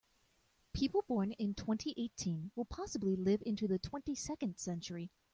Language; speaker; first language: English; native; English